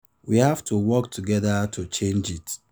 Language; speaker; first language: English; non-native, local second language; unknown